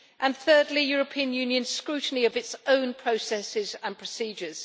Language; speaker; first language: English; native; English